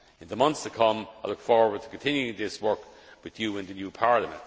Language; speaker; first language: English; non-native, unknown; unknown